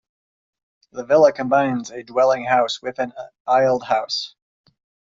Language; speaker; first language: English; native; English